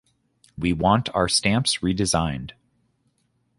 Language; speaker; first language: English; native; English